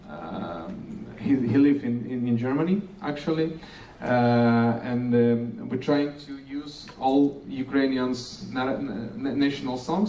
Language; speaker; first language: English; non-native, fluent; Ukrainian